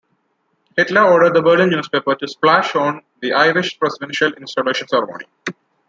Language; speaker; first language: English; non-native, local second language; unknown